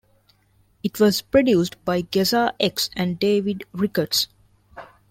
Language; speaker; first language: English; non-native, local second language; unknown